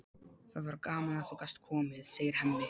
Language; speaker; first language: Icelandic; non-native, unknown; Polish